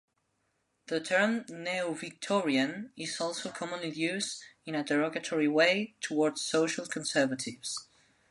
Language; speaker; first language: English; non-native, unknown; Spanish